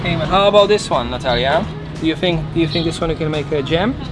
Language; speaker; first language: English; non-native, fluent; Polish